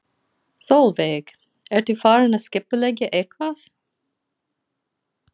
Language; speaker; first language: Icelandic; non-native, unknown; English